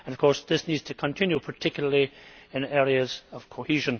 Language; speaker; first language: English; native; English